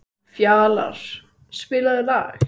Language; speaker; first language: Icelandic; native; Icelandic